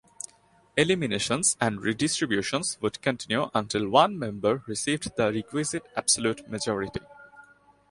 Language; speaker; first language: English; non-native, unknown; Bangla